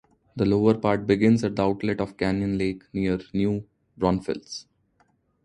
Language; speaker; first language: English; non-native, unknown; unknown